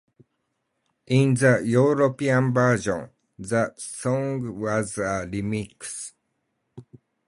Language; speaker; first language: English; non-native, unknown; Japanese